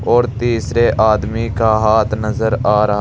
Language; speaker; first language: Hindi; native; Hindi